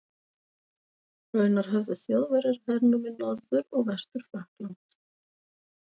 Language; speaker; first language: Icelandic; native; Icelandic